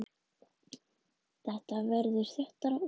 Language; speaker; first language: Icelandic; native; Icelandic